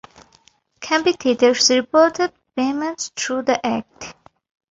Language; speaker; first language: English; non-native, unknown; Bangla